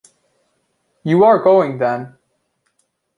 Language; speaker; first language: English; native; English